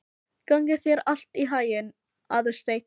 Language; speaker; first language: Icelandic; non-native, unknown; Filipino